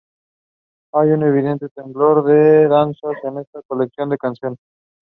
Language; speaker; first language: English; non-native, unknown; Spanish